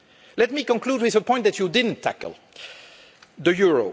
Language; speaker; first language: English; non-native, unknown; French